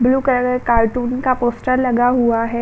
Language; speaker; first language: Hindi; native; Hindi